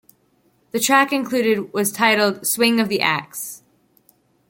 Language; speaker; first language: English; native; English